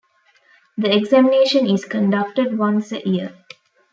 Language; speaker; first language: English; non-native, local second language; Tamil